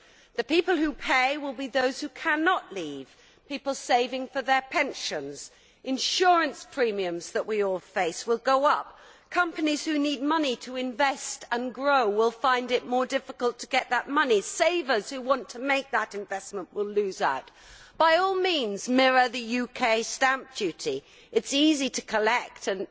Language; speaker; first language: English; native; English